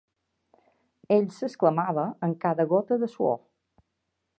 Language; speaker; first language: Catalan; native; Catalan